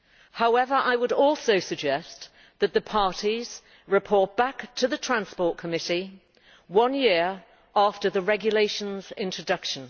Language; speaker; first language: English; native; English